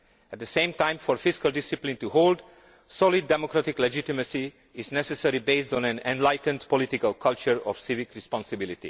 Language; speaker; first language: English; non-native, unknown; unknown